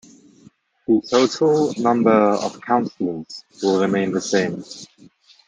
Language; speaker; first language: English; native; English